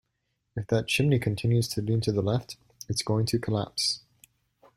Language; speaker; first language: English; native; English